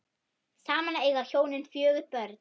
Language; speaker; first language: Icelandic; non-native, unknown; German